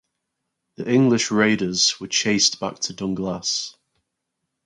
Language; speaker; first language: English; native; English